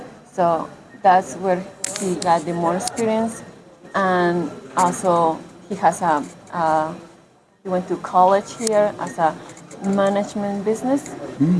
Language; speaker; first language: English; non-native, fluent; Spanish